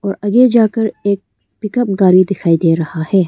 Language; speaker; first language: Hindi; early bilingual, other home language; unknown